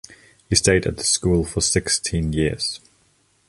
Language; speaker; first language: English; non-native, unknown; German